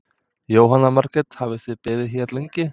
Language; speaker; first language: Icelandic; non-native, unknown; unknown